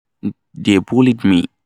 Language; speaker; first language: English; non-native, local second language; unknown